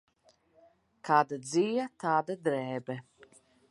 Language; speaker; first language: Latvian; early bilingual, heritage; Latvian